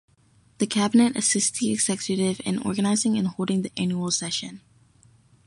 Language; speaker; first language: English; native; English